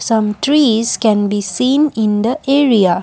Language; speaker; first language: English; non-native, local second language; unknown